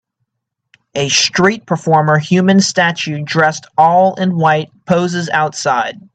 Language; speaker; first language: English; native; English